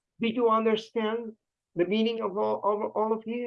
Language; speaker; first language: English; non-native, fluent; Spanish